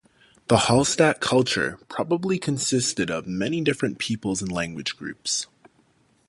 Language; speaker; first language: English; native; English